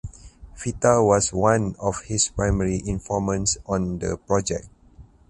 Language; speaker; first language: English; non-native, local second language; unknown